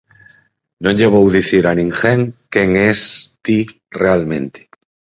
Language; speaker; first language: Galician; native; Galician